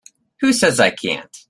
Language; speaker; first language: English; native; English